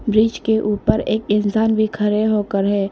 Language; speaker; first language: Hindi; non-native, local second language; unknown